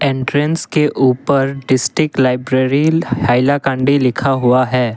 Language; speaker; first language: Hindi; non-native, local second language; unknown